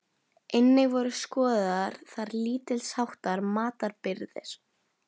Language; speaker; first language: Icelandic; non-native, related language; Norwegian